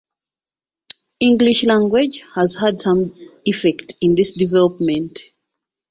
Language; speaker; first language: English; non-native, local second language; Ganda